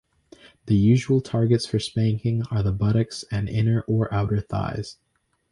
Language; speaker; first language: English; native; English